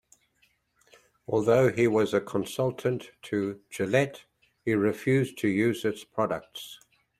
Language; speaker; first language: English; native; English